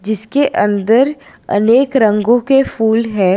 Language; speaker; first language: Hindi; non-native, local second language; Gujarati